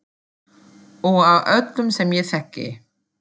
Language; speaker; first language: Icelandic; non-native, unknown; German